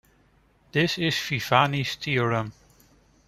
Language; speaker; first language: English; non-native, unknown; Dutch